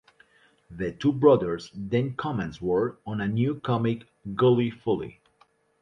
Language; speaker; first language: English; non-native, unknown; Spanish